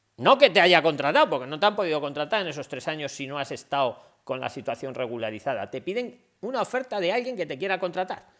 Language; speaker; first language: Spanish; native; Spanish